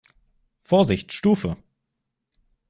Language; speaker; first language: German; native; German